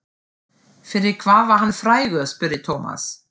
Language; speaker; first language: Icelandic; non-native, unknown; German